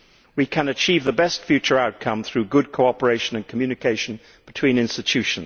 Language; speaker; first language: English; native; English